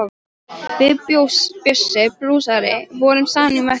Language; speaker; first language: Icelandic; non-native, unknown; Polish